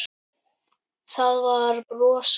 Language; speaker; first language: Icelandic; native; Icelandic